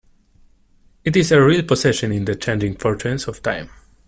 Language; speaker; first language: English; non-native, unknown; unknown